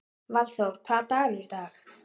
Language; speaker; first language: Icelandic; native; Icelandic